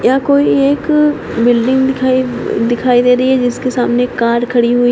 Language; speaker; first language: Hindi; native; Hindi